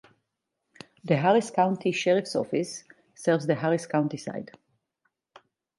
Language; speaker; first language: English; non-native, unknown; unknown